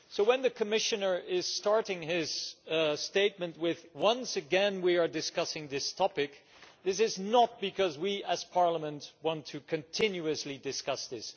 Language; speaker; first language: English; non-native, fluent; Dutch